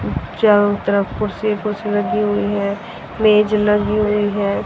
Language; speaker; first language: Hindi; native; Hindi